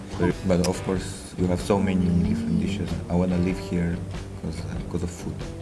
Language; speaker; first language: English; non-native, fluent; Russian